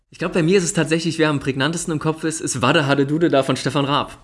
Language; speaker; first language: German; native; German